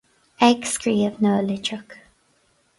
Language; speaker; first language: Irish; non-native, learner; English